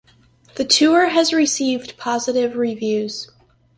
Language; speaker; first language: English; native; English